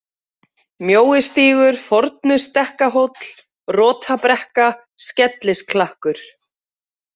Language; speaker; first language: Icelandic; native; Icelandic